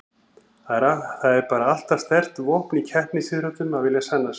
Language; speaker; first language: Icelandic; native; Icelandic